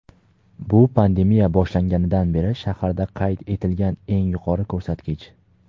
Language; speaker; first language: Uzbek; native; Uzbek